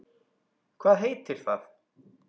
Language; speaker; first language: Icelandic; native; Icelandic